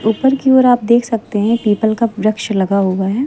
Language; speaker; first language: Hindi; native; Hindi